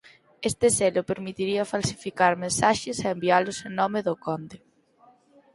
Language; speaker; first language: Galician; native; Galician